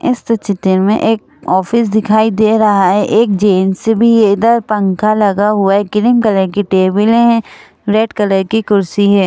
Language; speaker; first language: Hindi; native; Hindi